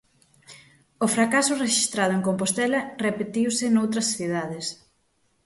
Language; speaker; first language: Galician; native; Galician